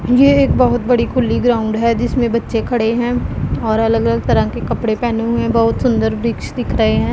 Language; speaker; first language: Hindi; non-native, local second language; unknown